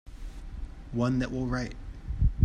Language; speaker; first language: English; native; English